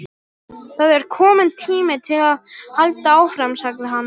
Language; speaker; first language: Icelandic; non-native, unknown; Polish